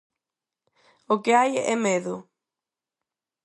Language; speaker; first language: Galician; non-native, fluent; Spanish